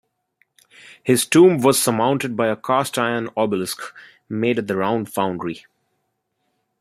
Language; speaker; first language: English; non-native, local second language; Bangla